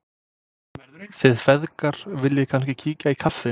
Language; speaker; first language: Icelandic; non-native, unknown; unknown